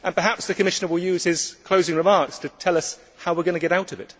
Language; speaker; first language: English; native; English